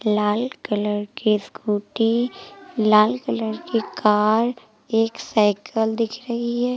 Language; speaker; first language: Hindi; native; Hindi